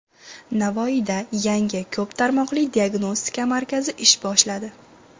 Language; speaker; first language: Uzbek; native; Uzbek